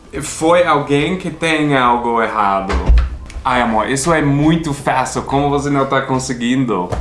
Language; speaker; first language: Portuguese; non-native, fluent; English